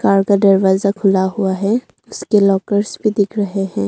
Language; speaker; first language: Hindi; early bilingual, other home language; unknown